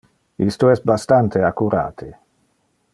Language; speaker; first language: Interlingua; non-native, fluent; Dutch